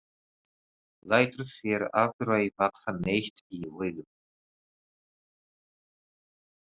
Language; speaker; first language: Icelandic; non-native, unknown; Japanese